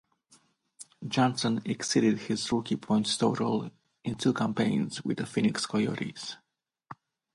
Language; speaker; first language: English; non-native, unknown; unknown